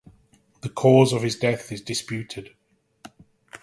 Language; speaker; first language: English; native; English